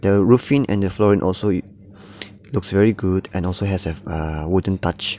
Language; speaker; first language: English; non-native, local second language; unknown